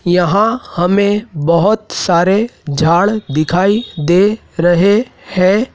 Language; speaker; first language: Hindi; native; Hindi